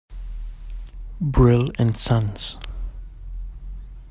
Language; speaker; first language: English; non-native, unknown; German